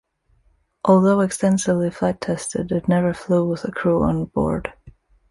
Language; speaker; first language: English; native; English